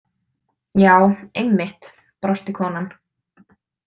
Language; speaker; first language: Icelandic; native; Icelandic